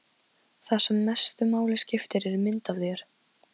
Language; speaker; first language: Icelandic; non-native, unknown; Polish